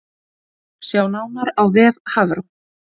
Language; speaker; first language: Icelandic; native; Icelandic